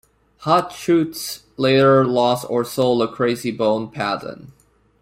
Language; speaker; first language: English; non-native, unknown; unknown